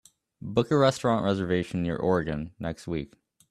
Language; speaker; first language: English; native; English